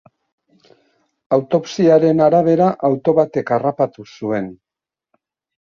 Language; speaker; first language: Basque; native; Basque